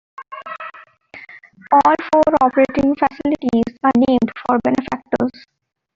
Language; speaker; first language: English; non-native, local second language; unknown